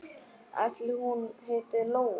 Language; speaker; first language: Icelandic; native; Icelandic